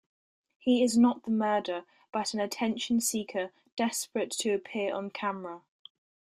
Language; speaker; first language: English; native; English